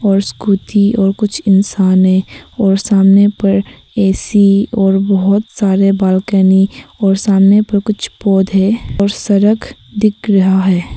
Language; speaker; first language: Hindi; non-native, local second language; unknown